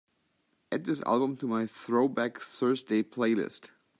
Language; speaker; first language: English; non-native, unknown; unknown